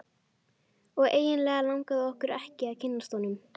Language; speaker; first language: Icelandic; native; Icelandic